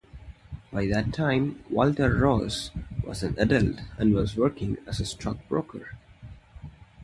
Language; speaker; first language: English; non-native, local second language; Tamil